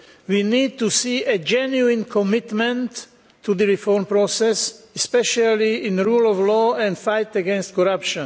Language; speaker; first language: English; non-native, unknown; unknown